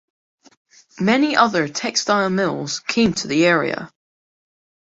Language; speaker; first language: English; native; English